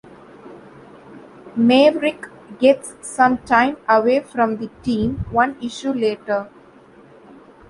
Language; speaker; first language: English; non-native, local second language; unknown